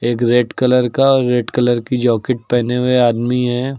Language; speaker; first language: Hindi; native; Hindi